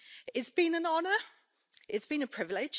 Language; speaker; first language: English; native; English